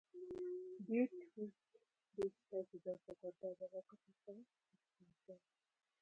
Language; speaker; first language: English; non-native, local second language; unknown